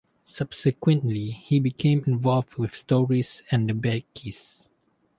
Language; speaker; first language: English; non-native, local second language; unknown